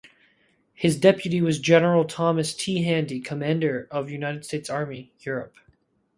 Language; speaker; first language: English; native; English